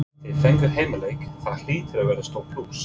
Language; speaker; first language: Icelandic; non-native, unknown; English